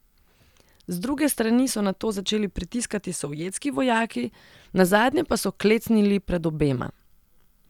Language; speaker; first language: Slovenian; non-native, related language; Serbian